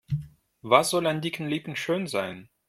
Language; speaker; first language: German; non-native, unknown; Russian